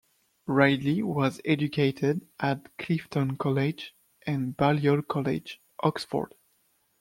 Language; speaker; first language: English; non-native, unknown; French